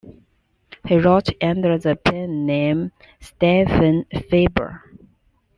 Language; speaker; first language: English; non-native, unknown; Chinese